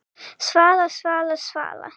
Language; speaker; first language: Icelandic; non-native, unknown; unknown